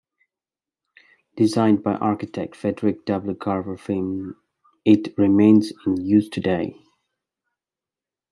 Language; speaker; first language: English; native; English